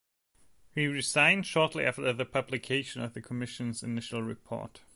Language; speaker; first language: English; non-native, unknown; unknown